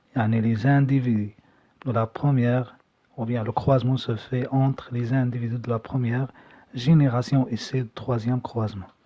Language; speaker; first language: French; non-native, local second language; Arabic